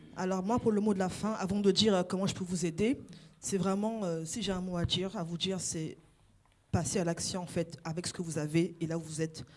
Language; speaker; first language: French; non-native, local second language; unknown